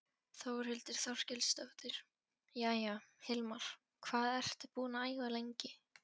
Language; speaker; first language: Icelandic; non-native, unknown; Polish